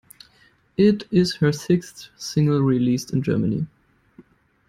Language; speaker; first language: English; non-native, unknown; German